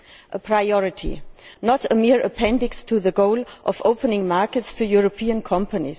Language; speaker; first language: English; non-native, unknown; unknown